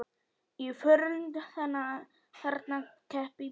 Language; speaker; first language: Icelandic; non-native, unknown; Polish